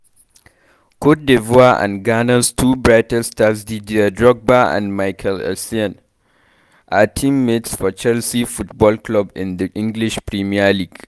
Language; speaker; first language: English; non-native, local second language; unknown